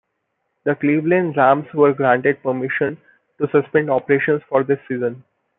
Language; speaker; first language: English; non-native, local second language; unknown